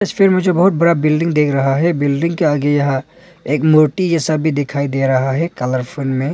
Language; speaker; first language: Hindi; non-native, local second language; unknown